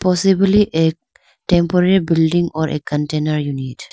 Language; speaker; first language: English; non-native, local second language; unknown